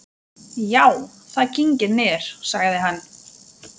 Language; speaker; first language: Icelandic; non-native, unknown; Lithuanian